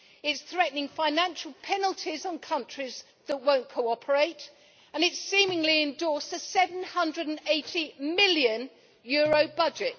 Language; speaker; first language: English; native; English